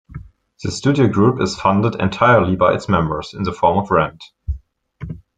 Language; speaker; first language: English; non-native, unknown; German